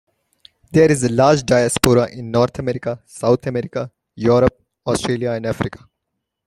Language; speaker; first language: English; non-native, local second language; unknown